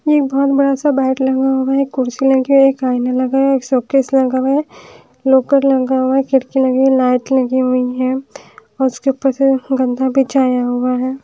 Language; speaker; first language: Hindi; native; Hindi